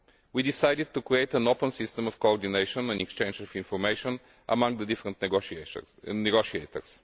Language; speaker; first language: English; non-native, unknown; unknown